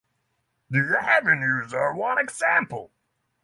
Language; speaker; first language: English; non-native, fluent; Norwegian